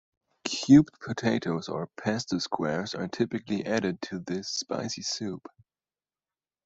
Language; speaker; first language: English; non-native, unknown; German